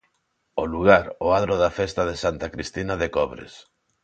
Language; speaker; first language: Galician; non-native, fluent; Spanish